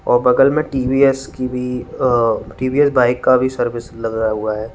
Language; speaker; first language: Hindi; native; Hindi